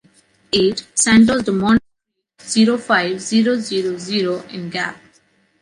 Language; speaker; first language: English; non-native, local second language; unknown